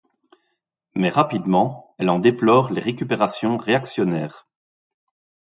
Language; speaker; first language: French; native; French